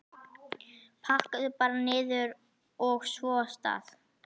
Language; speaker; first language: Icelandic; native; Icelandic